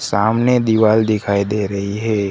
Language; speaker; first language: Hindi; non-native, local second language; Gujarati